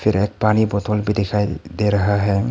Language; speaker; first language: Hindi; non-native, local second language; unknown